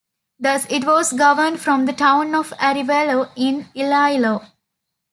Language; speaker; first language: English; non-native, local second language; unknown